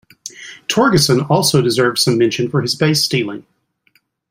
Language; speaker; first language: English; native; English